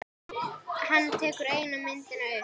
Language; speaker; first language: Icelandic; native; Icelandic